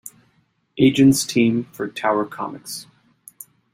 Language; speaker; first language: English; native; English